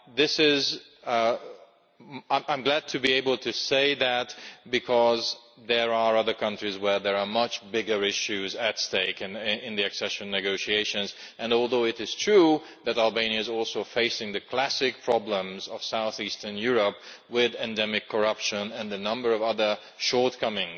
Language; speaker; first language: English; non-native, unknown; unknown